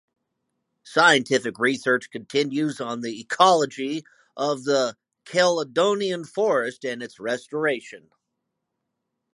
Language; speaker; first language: English; native; English